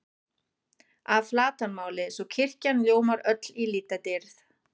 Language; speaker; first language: Icelandic; non-native, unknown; German